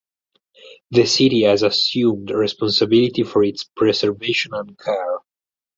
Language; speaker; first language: English; non-native, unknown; Italian